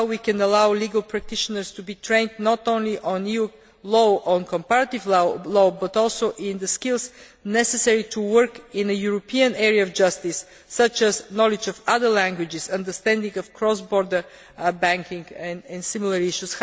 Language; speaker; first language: English; non-native, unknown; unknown